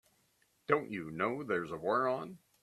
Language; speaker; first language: English; native; English